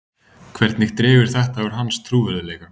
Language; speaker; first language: Icelandic; native; Icelandic